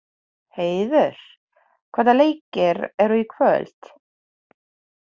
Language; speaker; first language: Icelandic; non-native, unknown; Polish